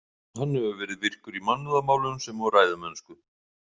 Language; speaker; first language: Icelandic; native; Icelandic